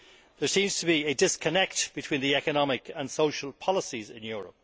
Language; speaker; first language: English; native; English